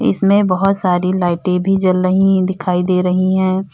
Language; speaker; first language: Hindi; native; Hindi